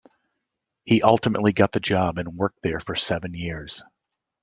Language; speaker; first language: English; native; English